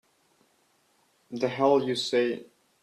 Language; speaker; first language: English; non-native, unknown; German